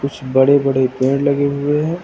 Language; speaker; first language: Hindi; native; Hindi